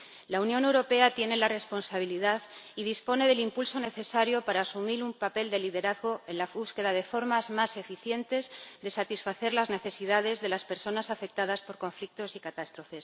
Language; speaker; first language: Spanish; native; Spanish